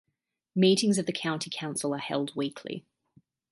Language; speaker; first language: English; native; English